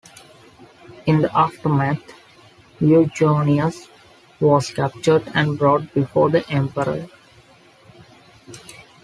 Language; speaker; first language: English; non-native, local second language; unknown